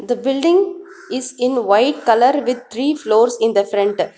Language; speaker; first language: English; non-native, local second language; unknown